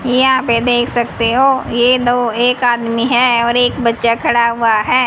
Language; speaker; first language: Hindi; native; Hindi